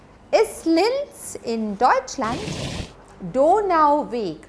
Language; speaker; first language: German; native; German